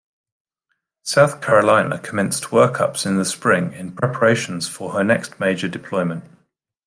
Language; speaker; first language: English; native; English